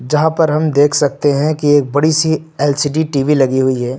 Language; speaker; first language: Hindi; native; Hindi